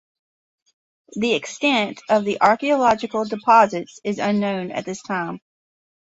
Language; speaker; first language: English; native; English